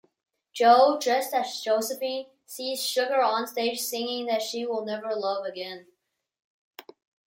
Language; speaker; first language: English; non-native, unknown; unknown